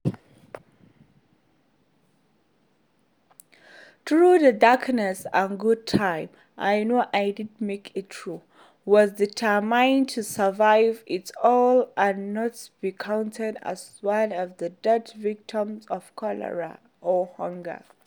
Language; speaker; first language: English; non-native, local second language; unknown